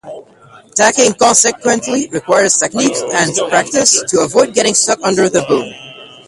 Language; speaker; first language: English; non-native, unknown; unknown